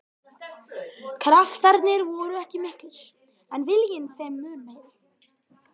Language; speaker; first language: Icelandic; native; Icelandic